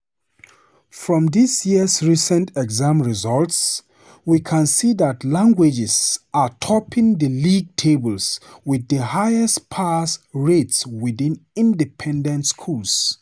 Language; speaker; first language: English; non-native, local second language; Hausa